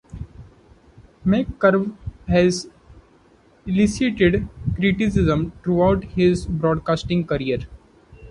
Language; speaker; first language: English; non-native, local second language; Marathi